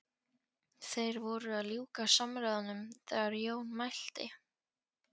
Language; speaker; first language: Icelandic; non-native, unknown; Polish